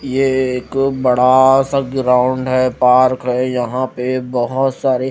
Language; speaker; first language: Hindi; non-native, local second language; Punjabi